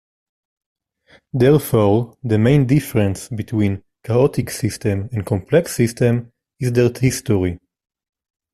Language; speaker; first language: English; non-native, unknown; Hebrew